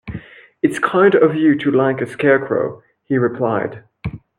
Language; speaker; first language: English; non-native, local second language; French